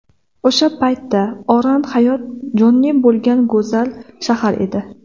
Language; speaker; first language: Uzbek; native; Uzbek